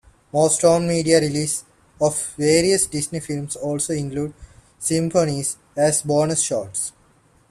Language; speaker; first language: English; non-native, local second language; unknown